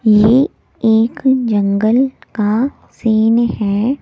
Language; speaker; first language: Hindi; native; Hindi